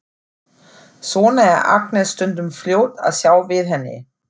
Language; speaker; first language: Icelandic; non-native, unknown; German